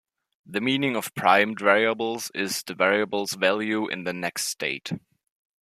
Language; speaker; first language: English; non-native, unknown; German